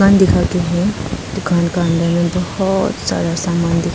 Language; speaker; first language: Hindi; non-native, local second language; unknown